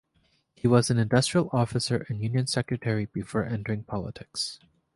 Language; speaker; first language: English; native; English